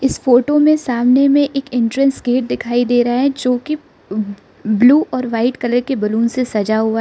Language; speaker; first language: Hindi; non-native, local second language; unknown